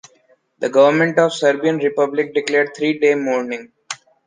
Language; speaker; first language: English; non-native, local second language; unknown